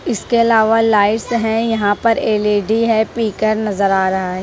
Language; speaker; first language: Hindi; non-native, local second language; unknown